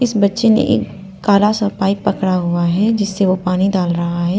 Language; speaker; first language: Hindi; non-native, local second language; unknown